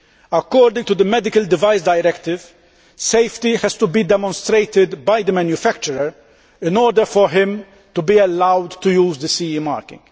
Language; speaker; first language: English; non-native, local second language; Maltese